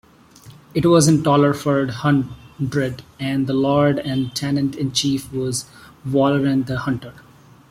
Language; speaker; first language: English; non-native, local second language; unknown